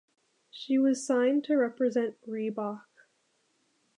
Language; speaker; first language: English; native; English